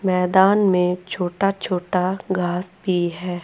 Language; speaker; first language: Hindi; native; Hindi